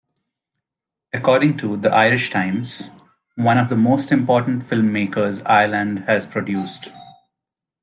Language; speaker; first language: English; non-native, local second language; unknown